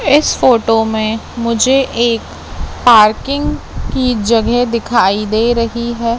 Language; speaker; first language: Hindi; native; Hindi